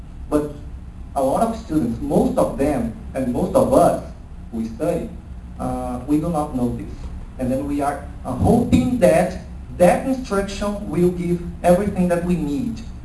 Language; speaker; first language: English; non-native, fluent; Portuguese